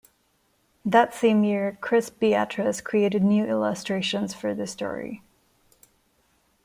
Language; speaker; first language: English; non-native, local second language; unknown